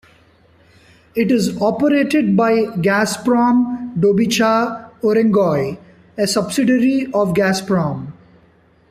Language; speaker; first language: English; non-native, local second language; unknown